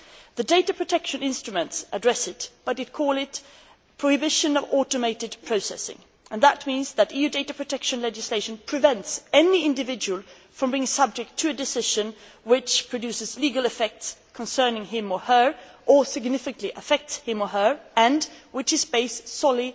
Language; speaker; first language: English; non-native, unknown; Swedish